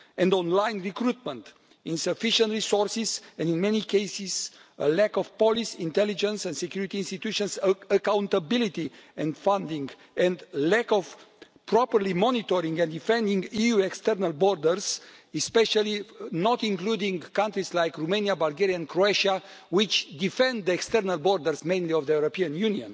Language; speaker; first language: English; non-native, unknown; Romanian